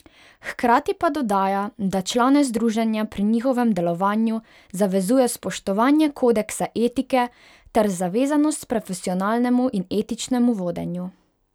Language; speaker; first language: Slovenian; non-native, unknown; Hungarian